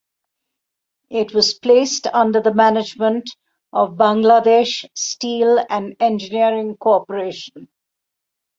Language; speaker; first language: English; non-native, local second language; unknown